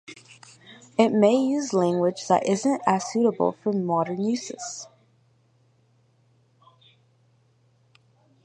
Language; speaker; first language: English; native; English